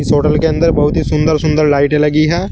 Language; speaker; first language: Hindi; native; Hindi